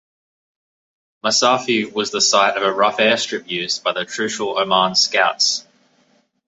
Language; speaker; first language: English; native; English